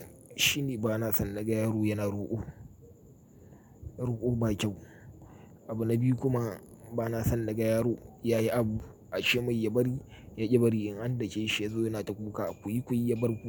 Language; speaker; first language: Hausa; native; Hausa